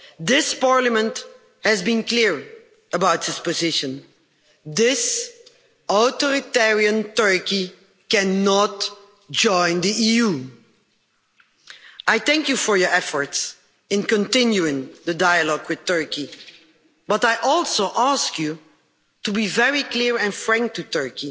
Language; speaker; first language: English; non-native, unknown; Dutch